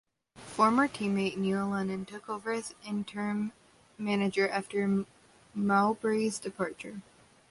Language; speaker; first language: English; native; English